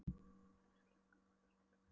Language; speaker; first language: Icelandic; non-native, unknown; Polish